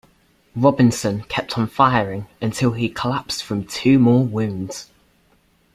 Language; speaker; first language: English; native; English